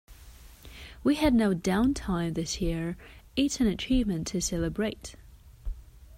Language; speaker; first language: English; non-native, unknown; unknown